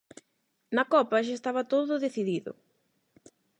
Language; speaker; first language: Galician; non-native, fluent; Spanish